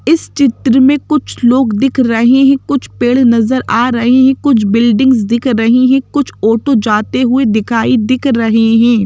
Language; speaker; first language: Hindi; native; Hindi